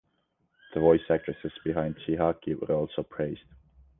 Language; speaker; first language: English; non-native, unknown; Estonian